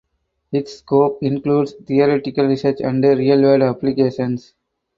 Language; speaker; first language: English; non-native, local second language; Tamil